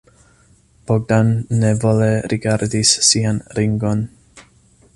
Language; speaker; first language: Esperanto; non-native, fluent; English